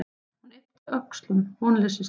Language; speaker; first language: Icelandic; native; Icelandic